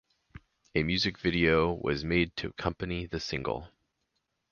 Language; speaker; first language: English; native; English